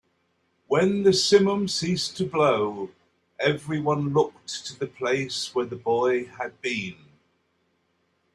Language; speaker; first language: English; native; English